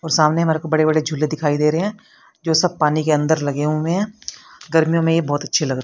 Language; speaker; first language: Hindi; native; Hindi